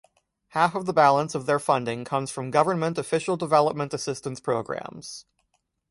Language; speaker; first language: English; native; English